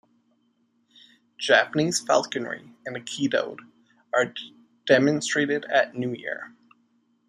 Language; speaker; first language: English; native; English